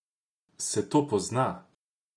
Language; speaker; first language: Slovenian; non-native, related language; Croatian